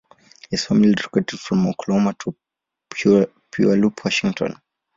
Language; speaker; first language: English; non-native, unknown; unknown